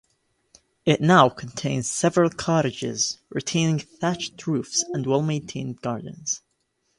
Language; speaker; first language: English; native; English